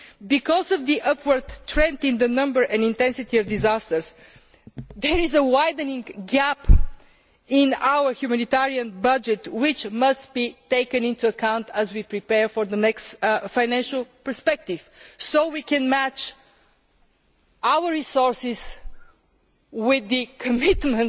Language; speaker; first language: English; non-native, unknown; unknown